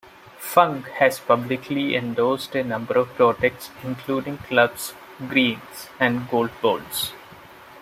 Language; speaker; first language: English; non-native, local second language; Malayalam